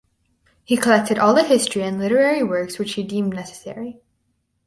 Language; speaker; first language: English; native; English